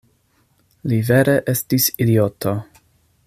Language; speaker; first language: Esperanto; non-native, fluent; English